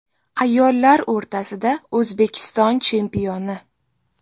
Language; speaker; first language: Uzbek; native; Uzbek